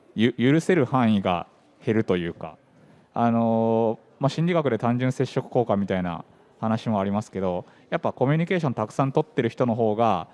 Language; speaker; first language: Japanese; native; Japanese